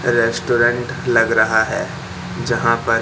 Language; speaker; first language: Hindi; native; Hindi